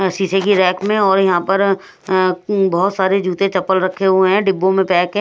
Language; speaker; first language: Hindi; non-native, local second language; Punjabi